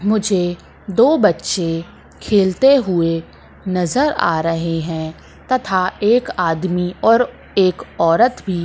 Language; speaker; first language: Hindi; native; Hindi